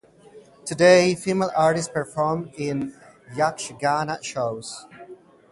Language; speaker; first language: English; native; English